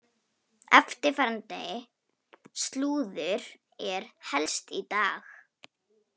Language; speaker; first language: Icelandic; non-native, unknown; Polish